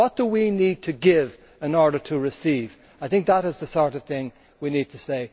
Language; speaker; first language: English; native; English